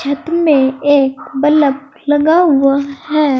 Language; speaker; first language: Hindi; native; Hindi